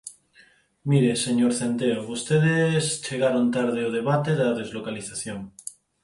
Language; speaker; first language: Galician; non-native, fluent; Spanish